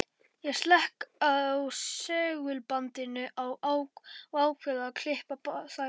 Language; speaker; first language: Icelandic; non-native, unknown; Polish